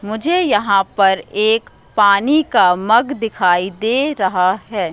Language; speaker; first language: Hindi; native; Hindi